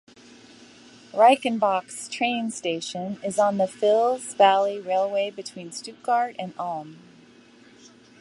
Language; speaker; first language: English; native; English